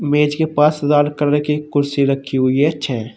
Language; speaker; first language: Hindi; native; Hindi